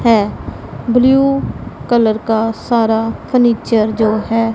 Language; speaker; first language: Hindi; non-native, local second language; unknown